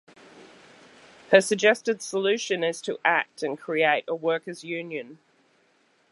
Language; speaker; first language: English; native; English